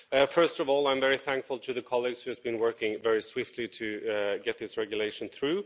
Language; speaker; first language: English; non-native, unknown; Swedish